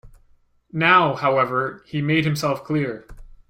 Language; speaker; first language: English; native; English